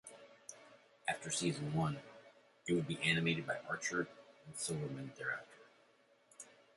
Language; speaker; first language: English; native; English